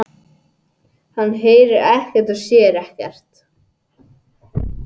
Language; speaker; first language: Icelandic; non-native, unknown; English